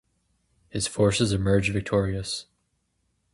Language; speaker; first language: English; native; English